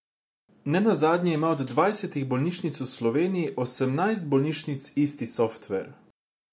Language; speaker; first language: Slovenian; non-native, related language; Croatian